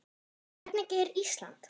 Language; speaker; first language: Icelandic; non-native, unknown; German